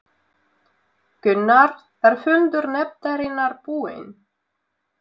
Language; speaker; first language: Icelandic; non-native, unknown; Russian